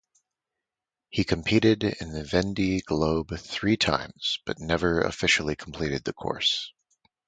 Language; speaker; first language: English; native; English